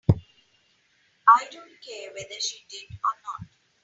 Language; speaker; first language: English; non-native, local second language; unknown